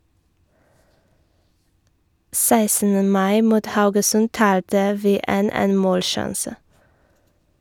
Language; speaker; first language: Norwegian; non-native, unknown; Polish